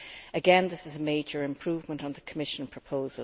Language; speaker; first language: English; native; English